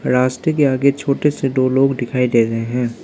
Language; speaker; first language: Hindi; non-native, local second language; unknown